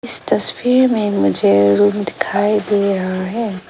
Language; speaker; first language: Hindi; non-native, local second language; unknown